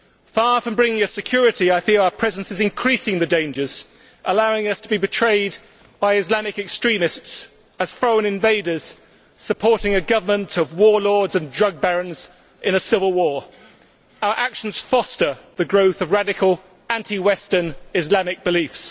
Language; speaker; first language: English; native; English